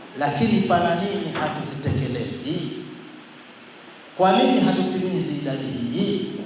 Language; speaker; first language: Swahili; native; Swahili